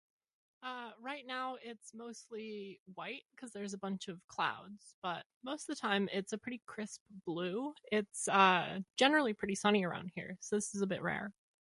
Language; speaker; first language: English; native; English